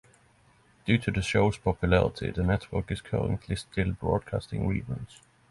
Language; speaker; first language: English; non-native, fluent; Norwegian